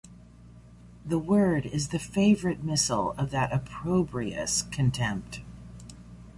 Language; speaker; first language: English; native; English